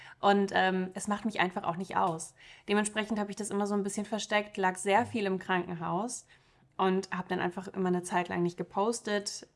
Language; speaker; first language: German; early bilingual, other home language; Russian